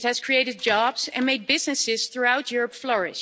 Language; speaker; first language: English; non-native, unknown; Dutch